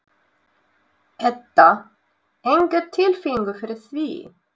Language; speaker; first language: Icelandic; non-native, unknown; Russian